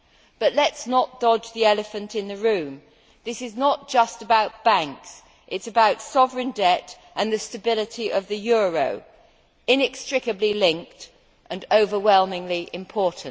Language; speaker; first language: English; native; English